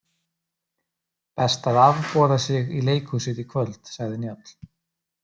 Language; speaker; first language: Icelandic; native; Icelandic